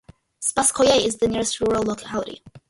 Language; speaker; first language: English; early bilingual, other home language; Malayalam